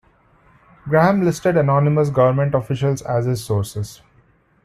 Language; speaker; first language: English; non-native, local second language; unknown